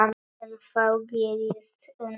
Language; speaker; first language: Icelandic; non-native, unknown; Polish